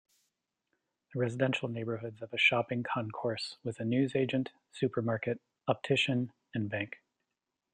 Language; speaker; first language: English; native; English